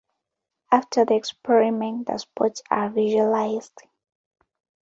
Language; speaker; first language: English; non-native, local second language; Ganda